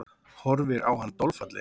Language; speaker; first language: Icelandic; native; Icelandic